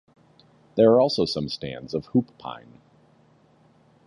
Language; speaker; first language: English; native; English